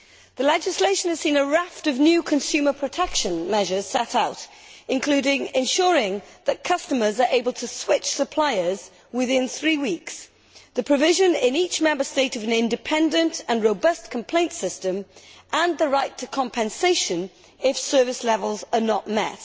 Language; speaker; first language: English; native; English